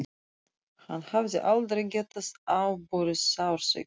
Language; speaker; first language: Icelandic; non-native, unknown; Russian